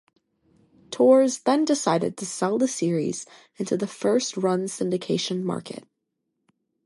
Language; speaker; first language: English; native; English